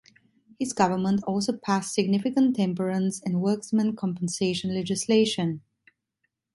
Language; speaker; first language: English; non-native, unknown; Italian